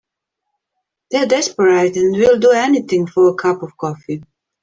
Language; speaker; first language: English; native; English